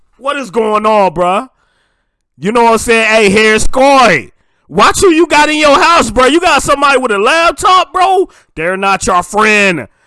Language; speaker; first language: English; native; English